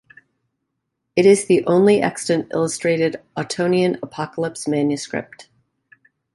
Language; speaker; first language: English; native; English